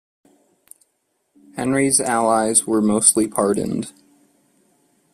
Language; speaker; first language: English; native; English